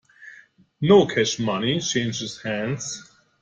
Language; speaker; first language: English; non-native, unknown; German